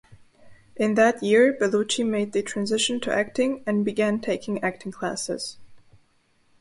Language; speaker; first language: English; non-native, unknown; Slovak